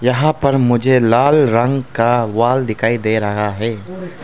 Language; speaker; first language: Hindi; non-native, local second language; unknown